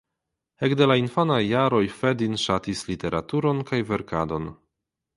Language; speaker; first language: Esperanto; non-native, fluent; Polish